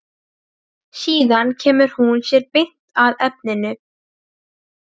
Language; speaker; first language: Icelandic; non-native, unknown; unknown